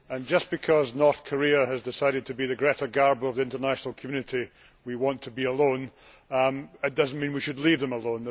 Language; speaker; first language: English; native; English